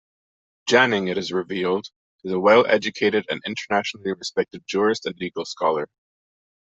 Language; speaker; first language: English; non-native, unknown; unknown